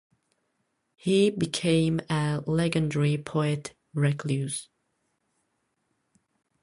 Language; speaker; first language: English; non-native, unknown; Azerbaijani